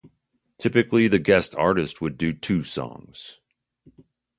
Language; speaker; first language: English; native; English